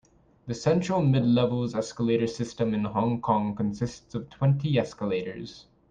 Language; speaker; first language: English; native; English